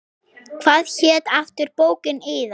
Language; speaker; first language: Icelandic; non-native, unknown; German